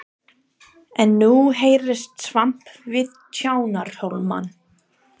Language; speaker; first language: Icelandic; non-native, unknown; English